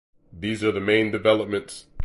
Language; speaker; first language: English; native; English